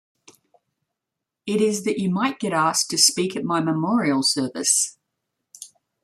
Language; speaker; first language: English; native; English